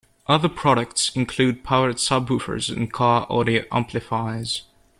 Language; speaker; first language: English; native; English